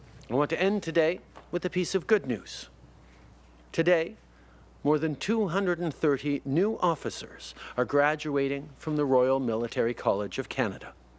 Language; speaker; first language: English; early bilingual, other home language; French